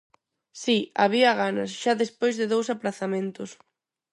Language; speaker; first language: Galician; non-native, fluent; Spanish